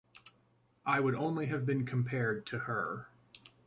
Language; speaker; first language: English; native; English